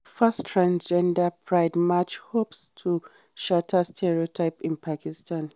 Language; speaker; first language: English; non-native, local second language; Hausa